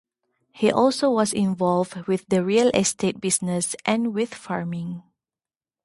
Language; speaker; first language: English; non-native, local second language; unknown